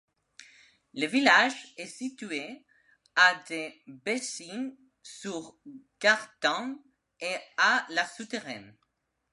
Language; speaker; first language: French; non-native, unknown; Spanish